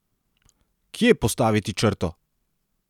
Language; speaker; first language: Slovenian; non-native, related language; Serbian